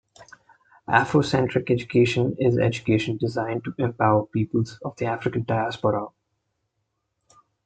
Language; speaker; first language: English; non-native, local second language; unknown